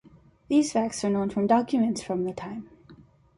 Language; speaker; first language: English; native; English